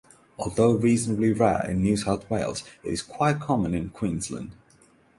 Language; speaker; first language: English; non-native, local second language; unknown